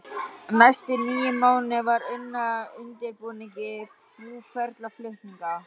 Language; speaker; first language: Icelandic; native; Icelandic